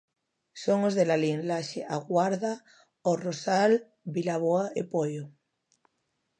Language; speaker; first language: Galician; native; Galician